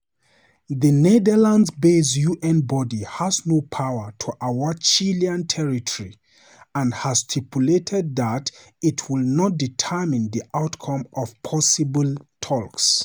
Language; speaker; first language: English; non-native, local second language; Hausa